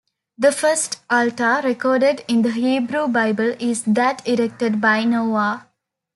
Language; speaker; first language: English; non-native, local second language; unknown